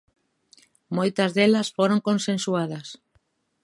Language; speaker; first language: Galician; native; Galician